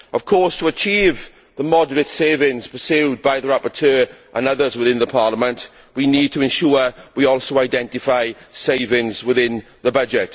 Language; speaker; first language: English; native; English